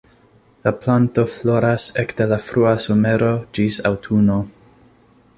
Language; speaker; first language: Esperanto; non-native, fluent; English